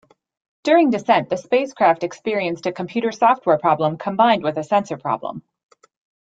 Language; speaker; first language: English; native; English